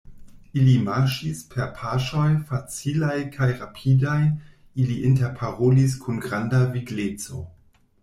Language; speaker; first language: Esperanto; non-native, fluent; German